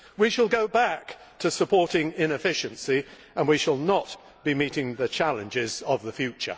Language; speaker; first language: English; native; English